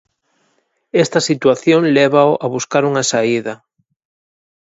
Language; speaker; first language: Galician; native; Galician